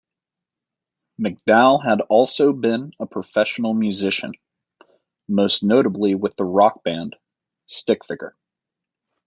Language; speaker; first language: English; native; English